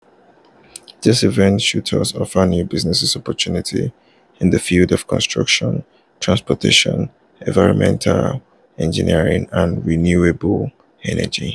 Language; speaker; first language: English; non-native, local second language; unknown